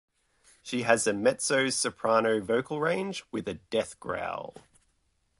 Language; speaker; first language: English; native; English